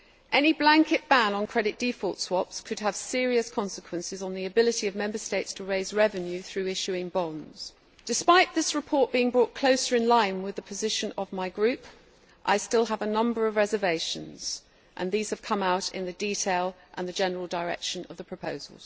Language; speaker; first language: English; native; English